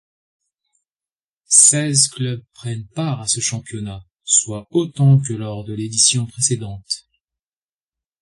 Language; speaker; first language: French; native; French